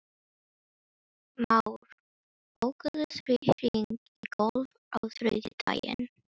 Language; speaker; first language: Icelandic; non-native, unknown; Filipino